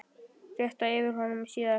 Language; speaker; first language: Icelandic; native; Icelandic